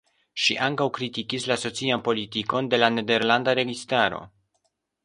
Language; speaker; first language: Esperanto; non-native, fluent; Polish